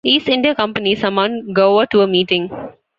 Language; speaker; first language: English; non-native, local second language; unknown